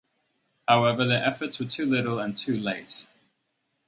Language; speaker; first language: English; native; English